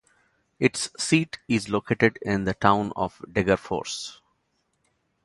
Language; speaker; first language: English; non-native, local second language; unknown